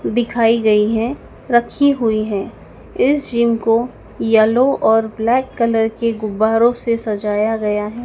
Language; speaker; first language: Hindi; native; Hindi